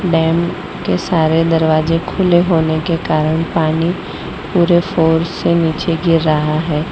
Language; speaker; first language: Hindi; non-native, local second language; Gujarati